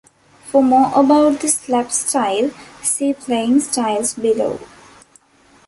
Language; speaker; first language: English; non-native, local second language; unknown